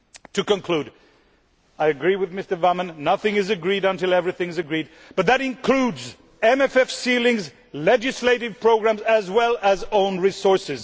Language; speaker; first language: English; non-native, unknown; Swedish